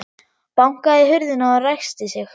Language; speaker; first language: Icelandic; non-native, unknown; German